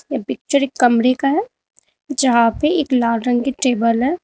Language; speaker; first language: Hindi; native; Hindi